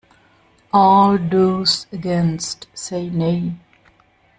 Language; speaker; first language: English; non-native, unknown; German